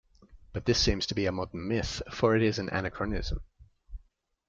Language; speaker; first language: English; native; English